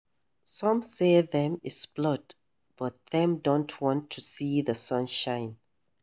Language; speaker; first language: English; non-native, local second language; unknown